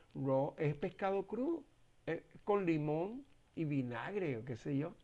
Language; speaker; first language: Spanish; native; Spanish